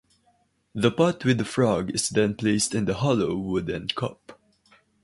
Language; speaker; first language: English; non-native, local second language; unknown